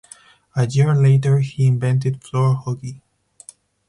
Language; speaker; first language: English; non-native, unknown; Spanish